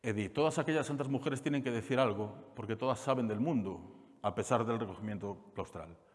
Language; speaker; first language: Spanish; non-native, local second language; Galician